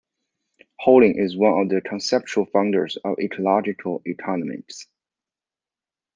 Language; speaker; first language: English; non-native, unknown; Chinese